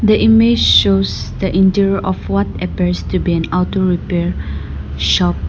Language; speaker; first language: English; non-native, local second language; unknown